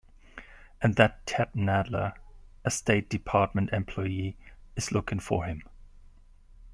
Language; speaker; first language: English; non-native, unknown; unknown